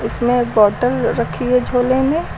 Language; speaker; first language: Hindi; native; Hindi